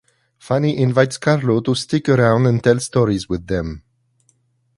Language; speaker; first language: English; non-native, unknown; French